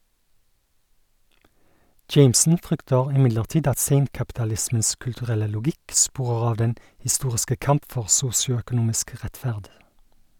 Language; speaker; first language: Norwegian; native; Norwegian